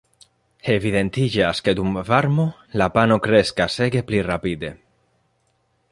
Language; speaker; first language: Esperanto; non-native, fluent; Spanish